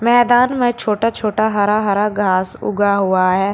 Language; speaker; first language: Hindi; native; Hindi